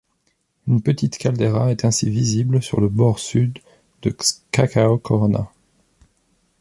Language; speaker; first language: French; native; French